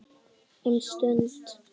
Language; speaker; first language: Icelandic; native; Icelandic